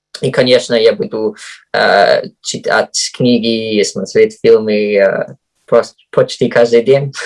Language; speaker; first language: Russian; non-native, fluent; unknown